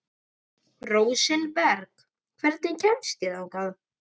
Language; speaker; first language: Icelandic; native; Icelandic